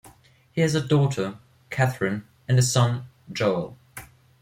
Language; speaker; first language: English; non-native, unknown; German